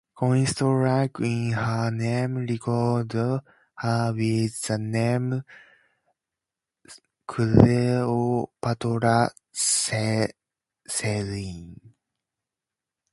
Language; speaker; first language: English; native; English